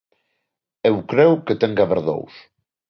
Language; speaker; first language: Galician; non-native, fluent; Spanish